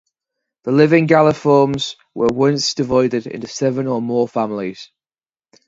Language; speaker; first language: English; native; English